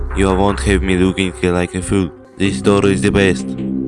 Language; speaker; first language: English; non-native, learner; Russian